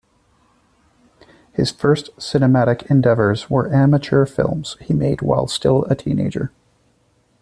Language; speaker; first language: English; native; English